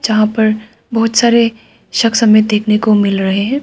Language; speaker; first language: Hindi; non-native, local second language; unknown